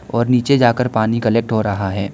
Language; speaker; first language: Hindi; non-native, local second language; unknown